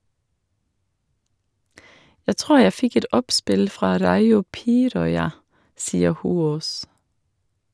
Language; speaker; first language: Norwegian; non-native, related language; Danish